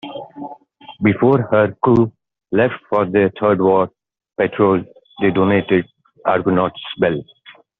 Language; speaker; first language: English; non-native, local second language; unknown